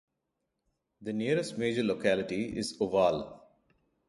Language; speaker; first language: English; non-native, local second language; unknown